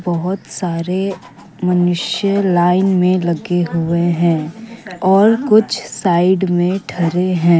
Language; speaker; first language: Hindi; non-native, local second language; Assamese